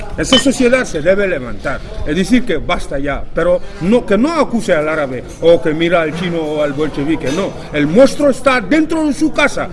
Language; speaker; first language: Spanish; non-native, fluent; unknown